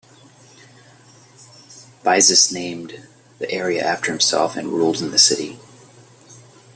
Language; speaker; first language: English; native; English